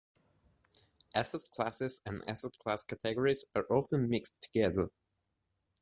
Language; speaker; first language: English; non-native, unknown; Italian